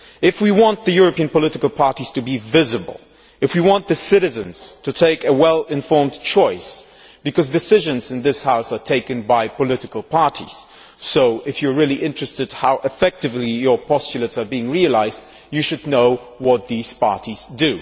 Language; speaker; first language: English; non-native, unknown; Polish